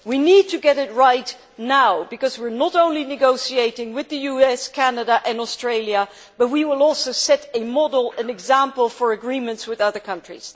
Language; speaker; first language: English; non-native, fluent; Dutch